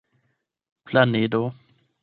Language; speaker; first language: Esperanto; non-native, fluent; German